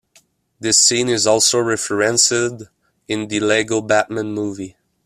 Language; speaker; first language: English; non-native, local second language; French